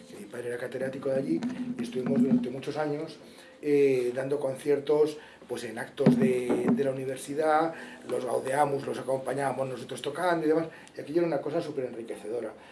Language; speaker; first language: Spanish; native; Spanish